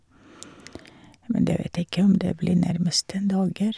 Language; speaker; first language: Norwegian; non-native, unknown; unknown